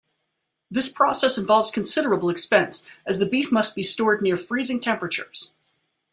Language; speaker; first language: English; native; English